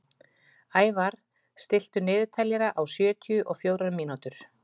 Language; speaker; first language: Icelandic; native; Icelandic